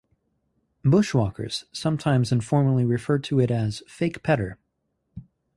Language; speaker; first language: English; native; English